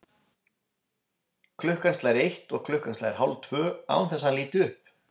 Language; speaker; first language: Icelandic; native; Icelandic